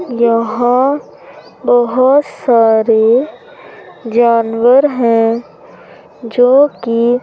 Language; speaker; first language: Hindi; native; Hindi